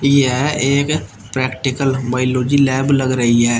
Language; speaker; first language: Hindi; native; Hindi